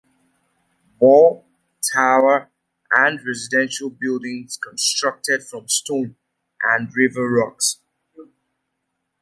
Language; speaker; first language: English; native; English